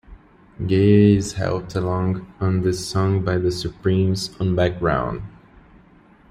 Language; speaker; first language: English; non-native, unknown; Portuguese